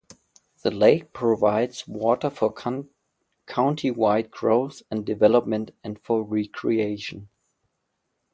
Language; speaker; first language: English; non-native, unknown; German